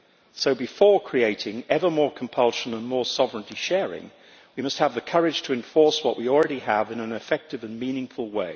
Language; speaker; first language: English; native; English